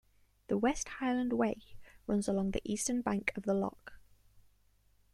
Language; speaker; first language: English; native; English